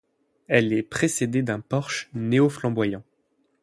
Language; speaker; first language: French; native; French